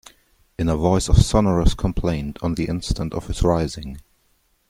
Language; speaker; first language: English; non-native, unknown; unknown